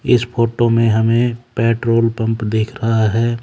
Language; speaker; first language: Hindi; native; Hindi